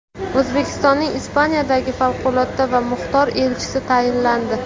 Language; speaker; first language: Uzbek; native; Uzbek